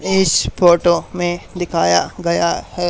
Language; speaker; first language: Hindi; native; Hindi